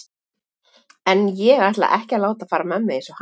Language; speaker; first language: Icelandic; native; Icelandic